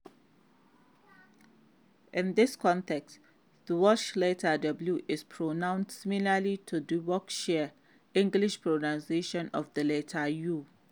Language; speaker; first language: English; non-native, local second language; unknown